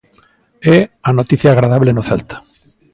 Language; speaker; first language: Galician; native; Galician